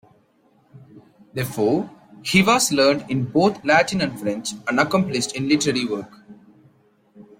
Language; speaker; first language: English; non-native, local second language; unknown